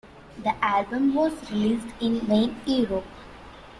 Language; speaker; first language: English; non-native, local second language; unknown